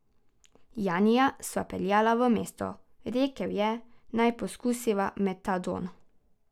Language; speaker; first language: Slovenian; native; Slovenian